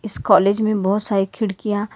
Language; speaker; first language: Hindi; non-native, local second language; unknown